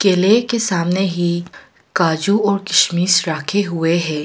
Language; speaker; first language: Hindi; early bilingual, other home language; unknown